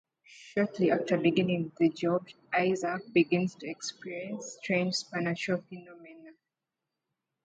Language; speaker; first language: English; native; English